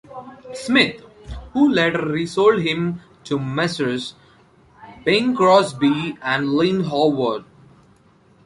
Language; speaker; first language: English; non-native, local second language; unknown